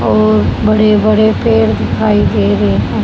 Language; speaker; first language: Hindi; native; Hindi